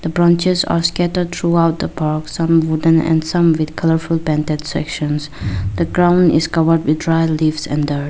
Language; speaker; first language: English; non-native, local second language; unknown